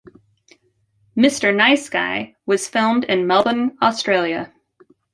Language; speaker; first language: English; native; English